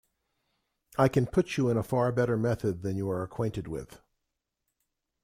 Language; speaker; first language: English; native; English